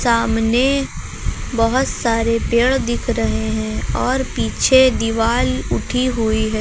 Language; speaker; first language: Hindi; native; Hindi